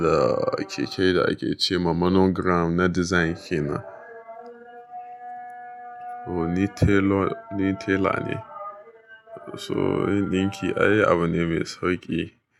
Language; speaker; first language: Hausa; native; Hausa